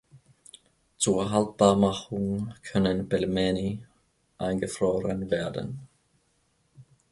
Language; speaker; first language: German; non-native, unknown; Finnish